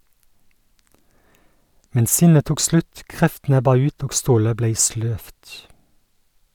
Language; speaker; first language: Norwegian; native; Norwegian